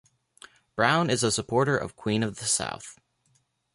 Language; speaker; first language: English; native; English